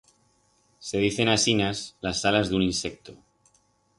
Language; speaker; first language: Aragonese; non-native, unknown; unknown